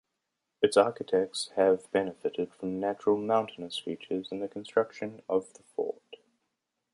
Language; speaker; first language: English; native; English